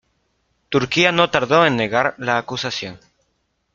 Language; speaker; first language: Spanish; native; Spanish